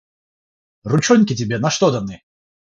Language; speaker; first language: Russian; non-native, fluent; Georgian